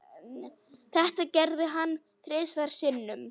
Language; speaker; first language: Icelandic; non-native, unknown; Polish